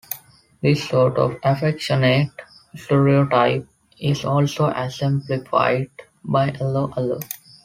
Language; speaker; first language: English; non-native, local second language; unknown